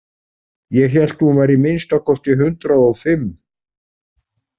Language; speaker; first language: Icelandic; native; Icelandic